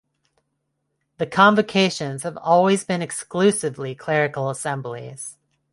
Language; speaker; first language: English; non-native, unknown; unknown